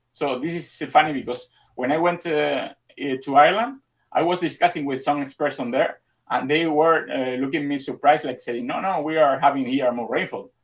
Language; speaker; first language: English; non-native, fluent; Spanish